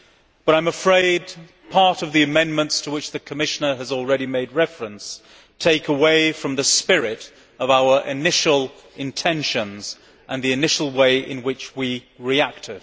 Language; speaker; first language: English; native; English